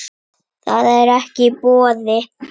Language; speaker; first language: Icelandic; native; Icelandic